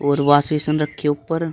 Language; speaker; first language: Hindi; native; Hindi